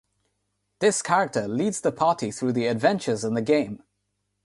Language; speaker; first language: English; non-native, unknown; Nepali